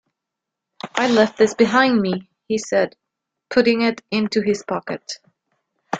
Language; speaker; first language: English; non-native, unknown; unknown